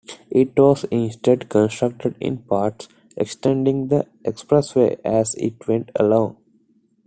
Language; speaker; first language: English; non-native, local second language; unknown